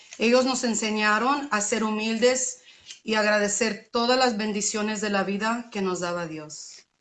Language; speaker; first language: Spanish; early bilingual, other home language; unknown